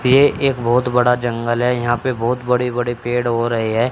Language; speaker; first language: Hindi; native; Hindi